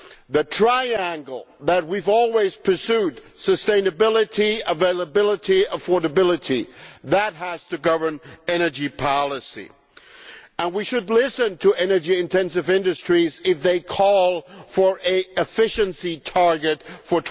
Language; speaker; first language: English; non-native, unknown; German